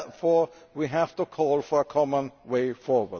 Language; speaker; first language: English; non-native, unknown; German